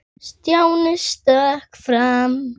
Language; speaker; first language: Icelandic; native; Icelandic